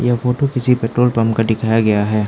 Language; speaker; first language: Hindi; non-native, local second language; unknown